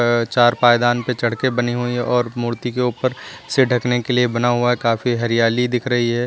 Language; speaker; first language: Hindi; native; Hindi